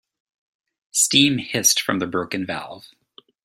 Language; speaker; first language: English; native; English